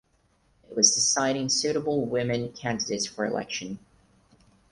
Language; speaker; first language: English; non-native, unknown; Portuguese